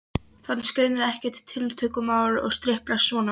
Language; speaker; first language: Icelandic; non-native, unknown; Polish